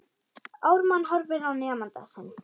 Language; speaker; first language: Icelandic; non-native, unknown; German